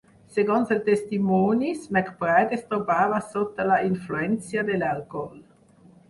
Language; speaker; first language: Catalan; non-native, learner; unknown